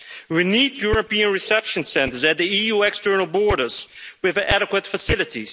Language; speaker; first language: English; non-native, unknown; Dutch